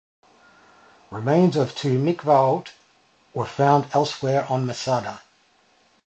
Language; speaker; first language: English; native; English